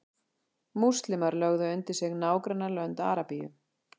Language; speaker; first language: Icelandic; native; Icelandic